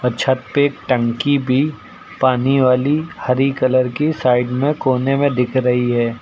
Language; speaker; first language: Hindi; native; Hindi